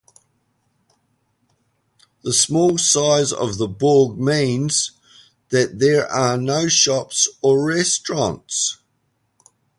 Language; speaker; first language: English; native; English